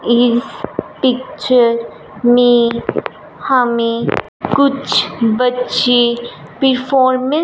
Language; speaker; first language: Hindi; non-native, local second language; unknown